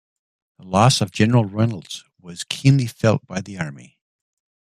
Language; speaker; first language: English; native; English